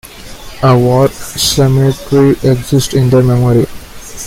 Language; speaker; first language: English; non-native, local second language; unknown